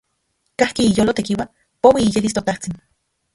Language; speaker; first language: Central Puebla Nahuatl; non-native, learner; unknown